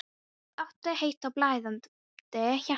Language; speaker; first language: Icelandic; non-native, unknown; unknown